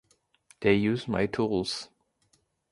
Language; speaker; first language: English; native; English